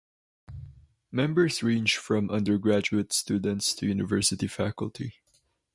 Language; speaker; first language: English; non-native, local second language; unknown